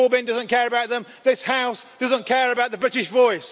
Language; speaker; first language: English; native; English